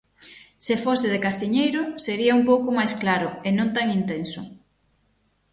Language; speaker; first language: Galician; native; Galician